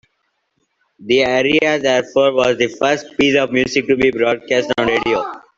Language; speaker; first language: English; non-native, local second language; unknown